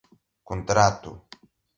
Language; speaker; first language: Portuguese; non-native, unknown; Galician